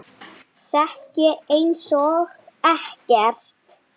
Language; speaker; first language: Icelandic; non-native, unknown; Lithuanian